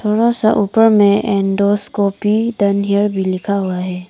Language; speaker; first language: Hindi; non-native, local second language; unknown